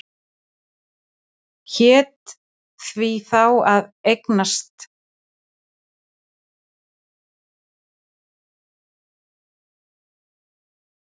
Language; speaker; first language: Icelandic; native; Icelandic